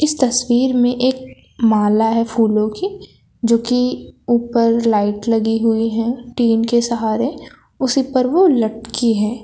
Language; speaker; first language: Hindi; native; Hindi